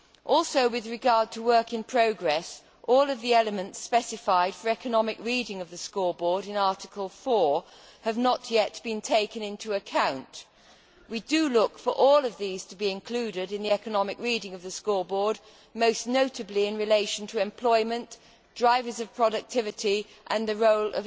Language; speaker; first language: English; native; English